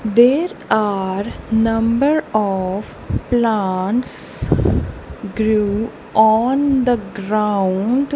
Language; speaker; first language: English; non-native, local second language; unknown